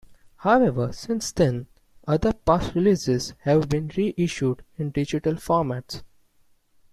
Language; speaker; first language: English; non-native, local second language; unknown